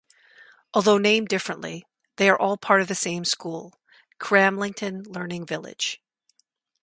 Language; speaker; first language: English; native; English